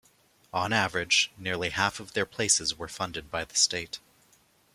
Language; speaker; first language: English; native; English